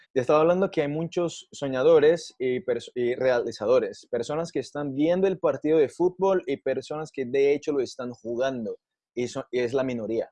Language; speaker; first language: Spanish; non-native, fluent; Portuguese